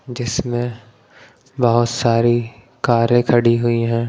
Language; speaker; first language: Hindi; non-native, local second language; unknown